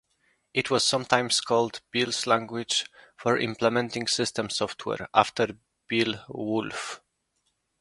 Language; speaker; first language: English; non-native, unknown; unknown